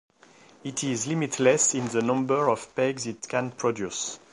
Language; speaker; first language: English; non-native, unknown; French